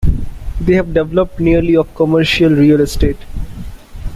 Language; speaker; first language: English; non-native, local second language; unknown